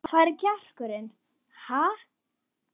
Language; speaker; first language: Icelandic; non-native, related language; Swedish